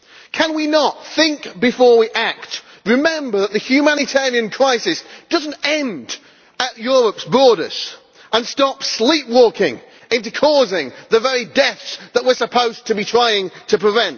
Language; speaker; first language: English; native; English